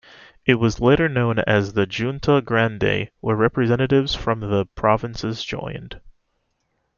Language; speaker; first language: English; native; English